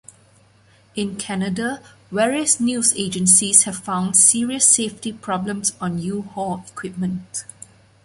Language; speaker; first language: English; non-native, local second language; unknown